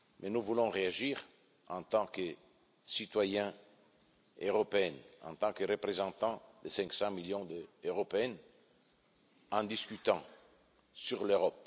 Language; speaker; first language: French; non-native, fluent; Italian